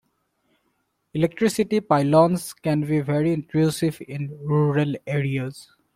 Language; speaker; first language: English; non-native, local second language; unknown